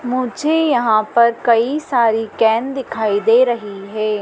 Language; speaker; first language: Hindi; native; Hindi